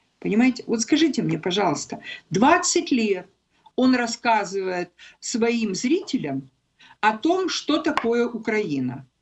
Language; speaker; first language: Russian; non-native, local second language; Ukrainian